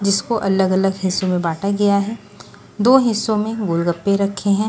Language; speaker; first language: Hindi; non-native, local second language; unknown